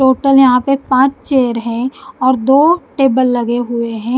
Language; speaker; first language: Hindi; non-native, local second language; Punjabi